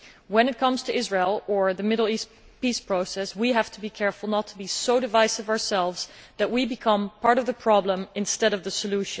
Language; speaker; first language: English; non-native, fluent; Dutch